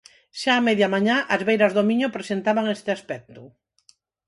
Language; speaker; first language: Galician; non-native, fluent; Spanish